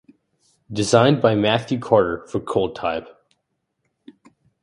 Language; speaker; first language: English; native; English